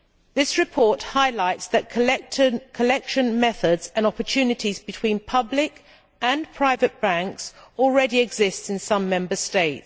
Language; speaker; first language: English; native; English